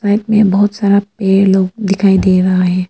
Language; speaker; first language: Hindi; early bilingual, other home language; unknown